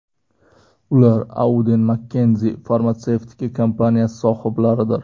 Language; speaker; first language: Uzbek; native; Uzbek